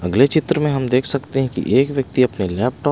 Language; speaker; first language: Hindi; non-native, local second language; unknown